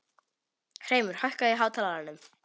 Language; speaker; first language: Icelandic; non-native, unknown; Polish